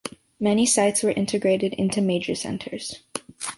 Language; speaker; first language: English; native; English